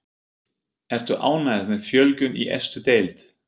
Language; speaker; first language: Icelandic; non-native, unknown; German